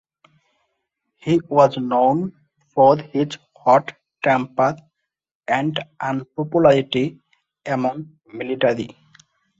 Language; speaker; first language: English; non-native, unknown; Bangla